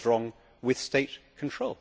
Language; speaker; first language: English; native; English